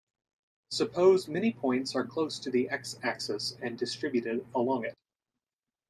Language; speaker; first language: English; native; English